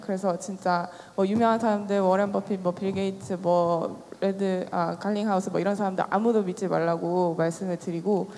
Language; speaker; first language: Korean; native; Korean